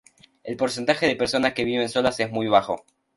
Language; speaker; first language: Spanish; native; Spanish